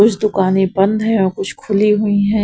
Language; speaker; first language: Hindi; non-native, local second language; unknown